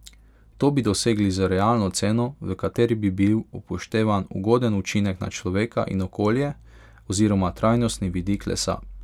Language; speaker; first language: Slovenian; non-native, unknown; Hungarian